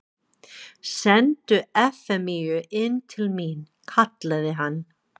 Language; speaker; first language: Icelandic; non-native, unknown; English